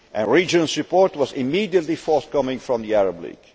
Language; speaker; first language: English; non-native, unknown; Dutch